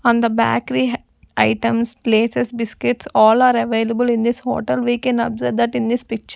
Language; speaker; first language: English; non-native, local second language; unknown